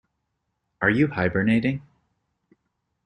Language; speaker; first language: English; native; English